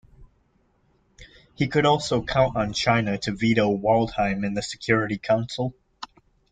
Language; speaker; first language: English; native; English